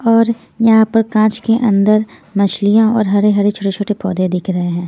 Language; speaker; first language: Hindi; non-native, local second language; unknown